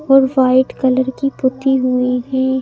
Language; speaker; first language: Hindi; native; Hindi